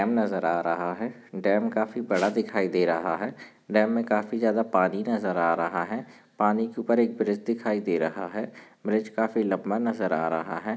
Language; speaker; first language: Hindi; non-native, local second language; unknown